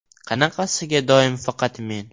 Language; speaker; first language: Uzbek; non-native, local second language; Russian